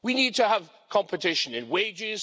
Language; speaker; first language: English; native; English